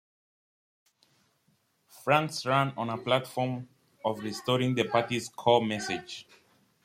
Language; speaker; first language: English; native; English